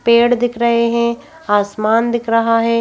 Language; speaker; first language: Hindi; native; Hindi